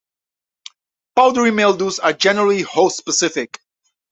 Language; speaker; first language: English; non-native, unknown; Dutch